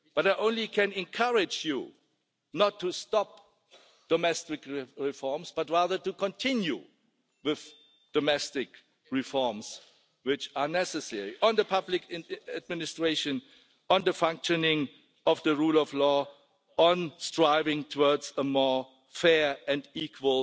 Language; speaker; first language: English; non-native, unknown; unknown